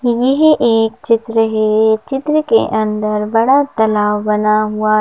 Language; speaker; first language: Hindi; native; Hindi